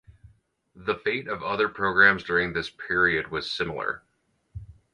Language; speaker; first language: English; native; English